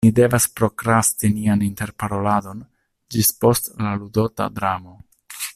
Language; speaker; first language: Esperanto; non-native, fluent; Italian